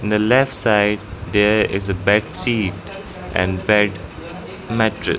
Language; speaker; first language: English; non-native, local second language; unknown